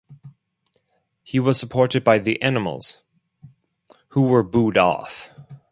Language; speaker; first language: English; non-native, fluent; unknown